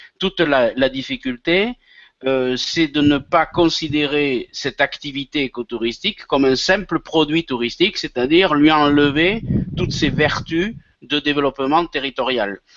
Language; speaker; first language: French; native; French